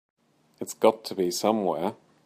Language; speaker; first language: English; native; English